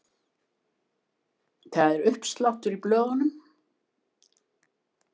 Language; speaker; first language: Icelandic; native; Icelandic